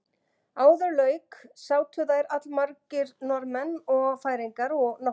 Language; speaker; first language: Icelandic; native; Icelandic